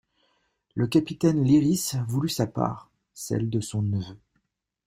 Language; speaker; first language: French; native; French